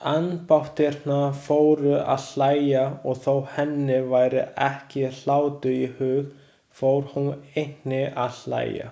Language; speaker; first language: Icelandic; non-native, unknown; Chinese